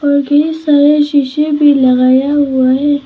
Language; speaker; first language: Hindi; early bilingual, other home language; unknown